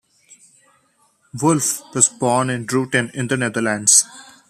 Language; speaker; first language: English; non-native, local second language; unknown